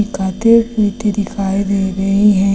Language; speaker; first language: Hindi; native; Hindi